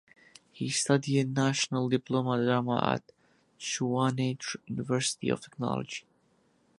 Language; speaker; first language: English; non-native, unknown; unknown